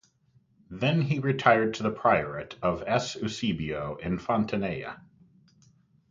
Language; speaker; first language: English; native; English